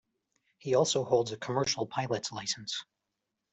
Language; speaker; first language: English; native; English